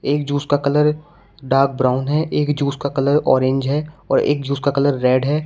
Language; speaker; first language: Hindi; native; Hindi